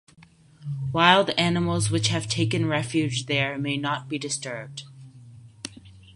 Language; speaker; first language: English; native; English